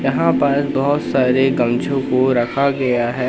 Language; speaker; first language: Hindi; native; Hindi